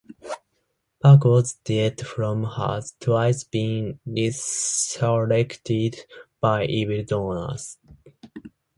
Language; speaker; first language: English; non-native, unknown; Japanese